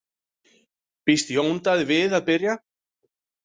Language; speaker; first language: Icelandic; native; Icelandic